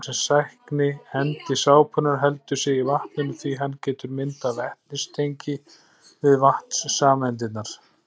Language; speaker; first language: Icelandic; native; Icelandic